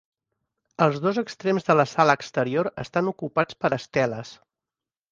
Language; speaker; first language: Catalan; native; Catalan